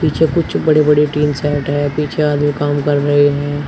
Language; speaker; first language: Hindi; native; Hindi